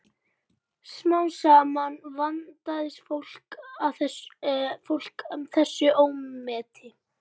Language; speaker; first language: Icelandic; native; Icelandic